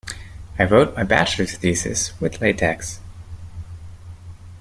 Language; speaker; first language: English; native; English